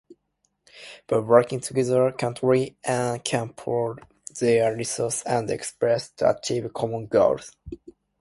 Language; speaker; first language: English; non-native, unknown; Japanese